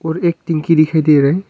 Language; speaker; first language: Hindi; non-native, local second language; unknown